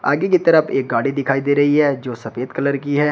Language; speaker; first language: Hindi; native; Hindi